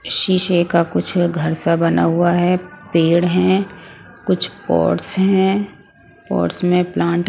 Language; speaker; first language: Hindi; non-native, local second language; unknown